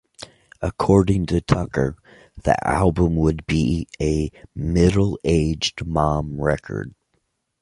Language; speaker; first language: English; native; English